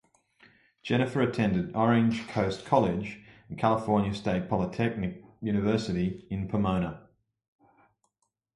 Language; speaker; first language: English; native; English